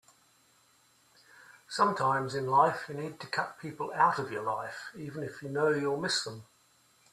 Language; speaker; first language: English; native; English